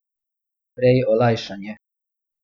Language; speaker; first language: Slovenian; non-native, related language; Bosnian